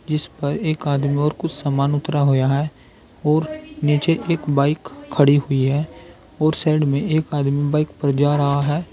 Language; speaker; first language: Hindi; native; Hindi